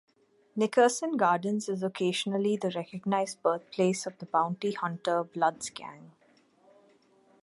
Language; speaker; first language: English; non-native, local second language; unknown